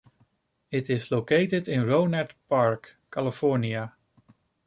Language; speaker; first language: English; non-native, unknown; Dutch